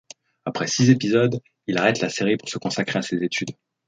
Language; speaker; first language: French; native; French